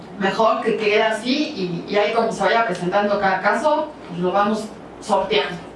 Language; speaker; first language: Spanish; native; Spanish